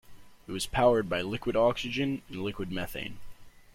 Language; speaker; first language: English; native; English